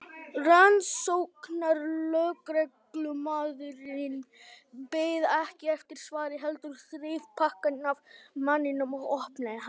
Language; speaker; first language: Icelandic; native; Icelandic